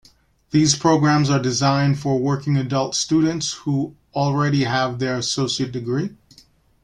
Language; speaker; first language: English; native; English